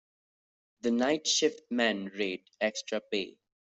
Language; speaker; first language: English; non-native, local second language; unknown